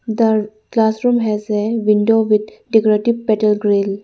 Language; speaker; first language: English; non-native, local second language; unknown